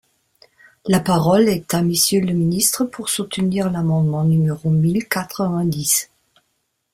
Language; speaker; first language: French; non-native, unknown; German